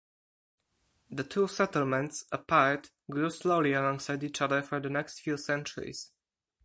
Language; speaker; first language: English; non-native, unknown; Polish